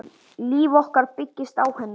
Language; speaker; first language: Icelandic; native; Icelandic